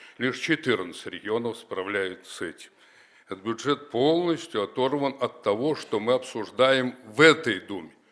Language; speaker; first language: Russian; native; Russian